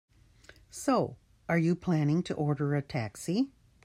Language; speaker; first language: English; native; English